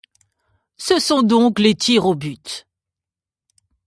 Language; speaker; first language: French; native; French